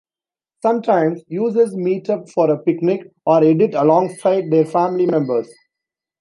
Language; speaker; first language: English; non-native, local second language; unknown